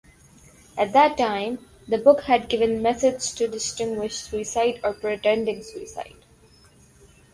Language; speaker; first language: English; non-native, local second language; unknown